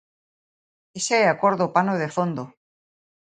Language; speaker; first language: Galician; native; Galician